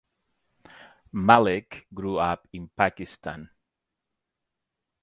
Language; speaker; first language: English; native; English